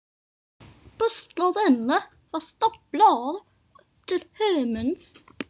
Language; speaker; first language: Icelandic; non-native, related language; Norwegian